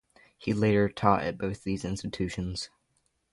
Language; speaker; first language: English; native; English